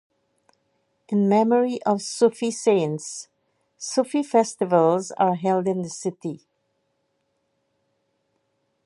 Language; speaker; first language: English; native; English